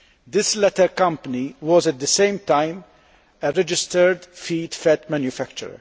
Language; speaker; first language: English; non-native, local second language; Maltese